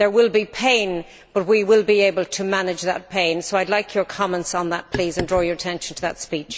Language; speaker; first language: English; native; English